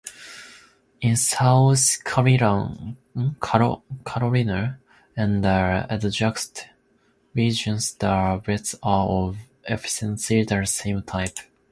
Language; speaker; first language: English; non-native, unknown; Japanese